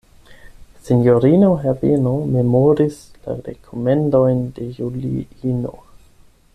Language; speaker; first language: Esperanto; non-native, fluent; German